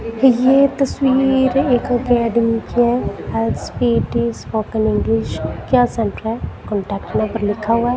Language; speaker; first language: Hindi; non-native, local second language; Punjabi